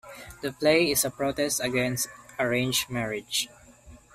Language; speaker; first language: English; non-native, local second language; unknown